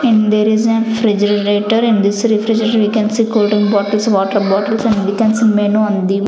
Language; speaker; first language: English; non-native, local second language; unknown